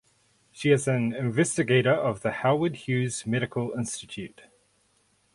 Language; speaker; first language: English; native; English